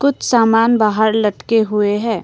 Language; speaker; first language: Hindi; non-native, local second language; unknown